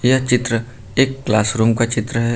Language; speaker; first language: Hindi; native; Hindi